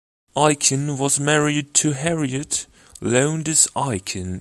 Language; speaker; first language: English; non-native, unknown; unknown